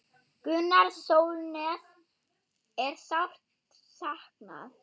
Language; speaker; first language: Icelandic; non-native, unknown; German